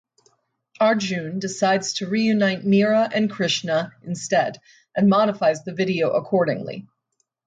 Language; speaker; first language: English; native; English